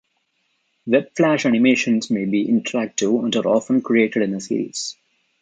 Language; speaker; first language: English; non-native, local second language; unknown